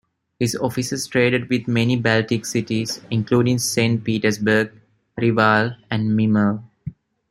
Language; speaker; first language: English; non-native, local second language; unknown